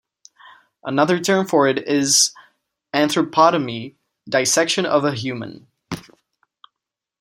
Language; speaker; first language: English; non-native, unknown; Czech